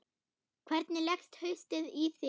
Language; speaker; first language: Icelandic; non-native, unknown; German